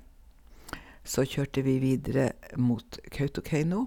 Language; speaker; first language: Norwegian; native; Norwegian